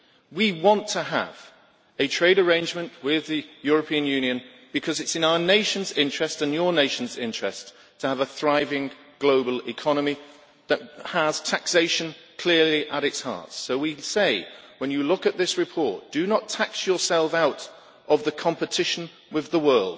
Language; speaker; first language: English; native; English